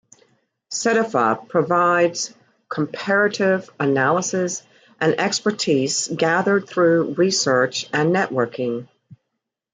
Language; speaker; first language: English; native; English